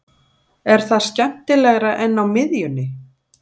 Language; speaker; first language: Icelandic; native; Icelandic